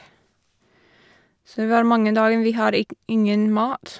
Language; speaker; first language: Norwegian; non-native, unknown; English